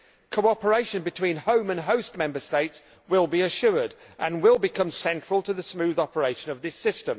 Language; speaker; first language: English; native; English